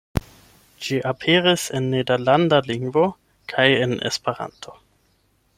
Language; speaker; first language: Esperanto; non-native, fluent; German